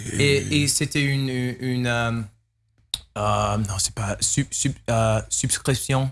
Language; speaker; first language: French; non-native, learner; English